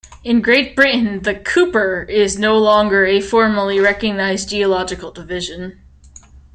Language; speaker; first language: English; native; English